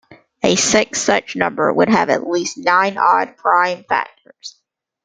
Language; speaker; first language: English; native; English